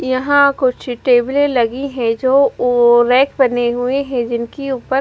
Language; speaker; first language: Hindi; non-native, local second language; Punjabi